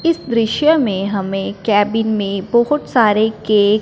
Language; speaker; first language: Hindi; non-native, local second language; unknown